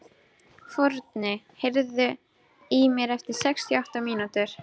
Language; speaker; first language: Icelandic; native; Icelandic